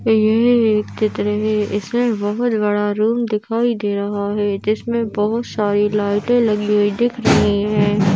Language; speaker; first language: Hindi; native; Hindi